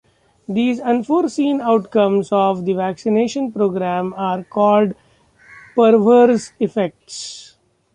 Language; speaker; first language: English; non-native, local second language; Marathi